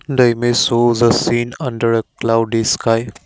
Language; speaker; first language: English; non-native, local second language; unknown